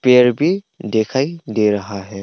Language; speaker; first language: Hindi; non-native, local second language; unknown